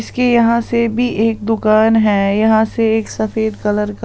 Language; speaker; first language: Hindi; non-native, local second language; Punjabi